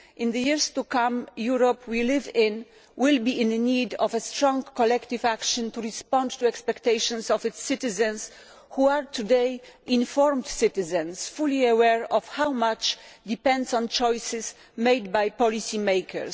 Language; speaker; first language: English; non-native, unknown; Polish